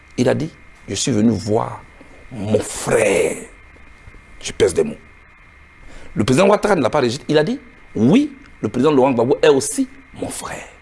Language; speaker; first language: French; non-native, local second language; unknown